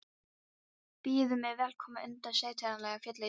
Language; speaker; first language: Icelandic; non-native, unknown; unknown